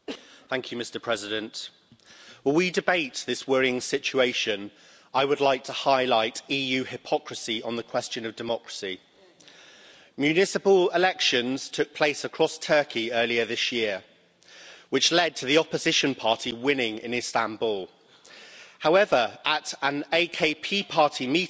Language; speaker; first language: English; native; English